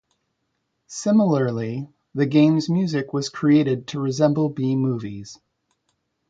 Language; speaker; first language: English; native; English